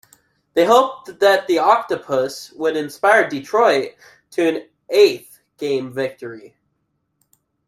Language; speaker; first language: English; native; English